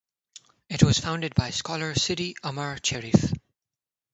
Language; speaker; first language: English; non-native, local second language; Tamil